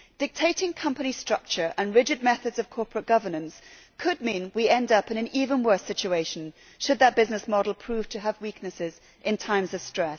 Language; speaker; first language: English; native; English